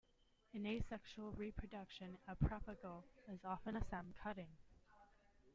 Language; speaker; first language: English; native; English